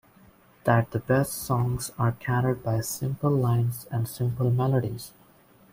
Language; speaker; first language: English; non-native, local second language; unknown